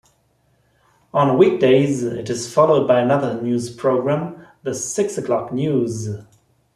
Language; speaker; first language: English; non-native, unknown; German